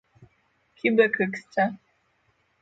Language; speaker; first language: English; non-native, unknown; Polish